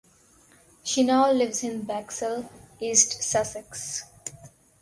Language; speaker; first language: English; non-native, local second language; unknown